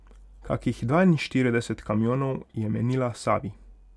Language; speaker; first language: Slovenian; non-native, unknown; Hungarian